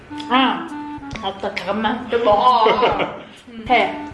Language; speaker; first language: Korean; non-native, learner; Vietnamese